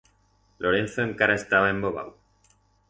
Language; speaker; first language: Aragonese; non-native, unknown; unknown